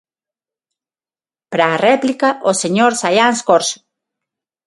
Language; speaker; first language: Galician; non-native, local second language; Spanish